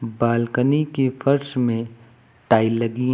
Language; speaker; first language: Hindi; native; Hindi